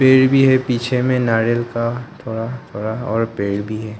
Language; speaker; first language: Hindi; non-native, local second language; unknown